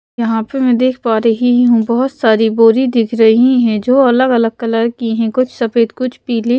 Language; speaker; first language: Hindi; non-native, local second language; Punjabi